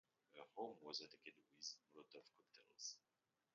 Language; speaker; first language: English; non-native, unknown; French